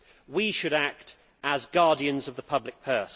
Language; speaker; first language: English; native; English